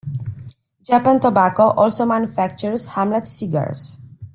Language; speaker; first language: English; non-native, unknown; Romanian